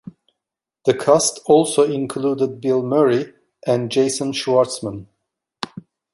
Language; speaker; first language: English; non-native, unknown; Turkish